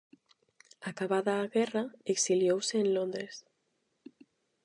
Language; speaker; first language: Galician; non-native, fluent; Spanish